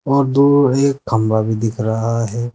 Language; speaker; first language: Hindi; native; Hindi